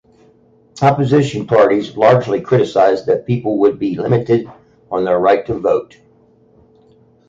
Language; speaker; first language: English; native; English